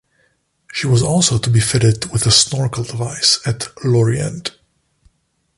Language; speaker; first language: English; non-native, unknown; Slovenian